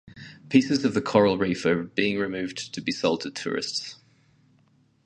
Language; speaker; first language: English; native; English